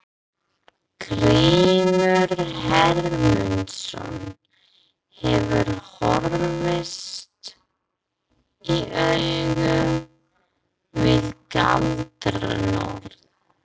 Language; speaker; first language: Icelandic; non-native, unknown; English